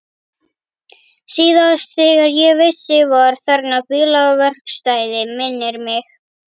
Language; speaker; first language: Icelandic; native; Icelandic